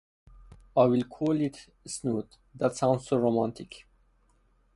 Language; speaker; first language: English; non-native, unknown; Persian